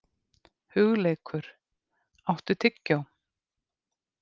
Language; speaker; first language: Icelandic; native; Icelandic